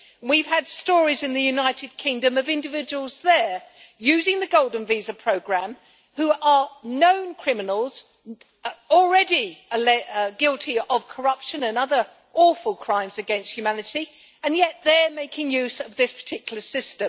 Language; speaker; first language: English; native; English